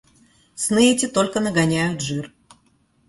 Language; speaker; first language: Russian; native; Russian